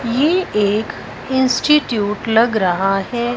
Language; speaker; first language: Hindi; non-native, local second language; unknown